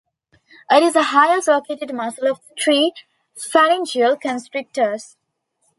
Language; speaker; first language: English; non-native, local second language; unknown